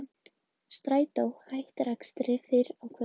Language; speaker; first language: Icelandic; native; Icelandic